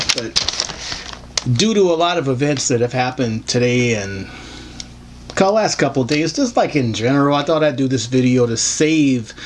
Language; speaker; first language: English; native; English